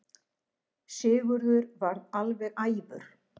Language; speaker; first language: Icelandic; native; Icelandic